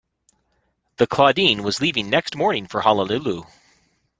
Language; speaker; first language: English; native; English